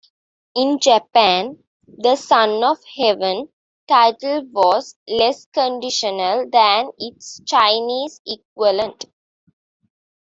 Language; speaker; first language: English; non-native, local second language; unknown